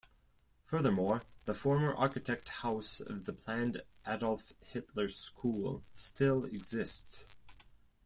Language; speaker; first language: English; non-native, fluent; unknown